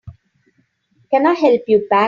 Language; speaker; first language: English; non-native, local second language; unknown